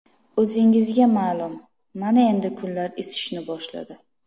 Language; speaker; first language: Uzbek; native; Uzbek